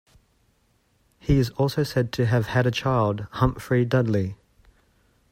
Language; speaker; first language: English; native; English